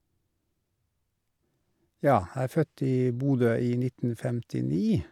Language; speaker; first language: Norwegian; native; Norwegian